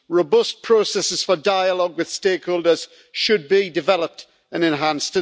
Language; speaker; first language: English; native; English